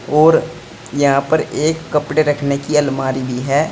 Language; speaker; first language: Hindi; native; Hindi